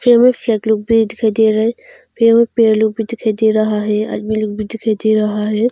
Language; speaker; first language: Hindi; non-native, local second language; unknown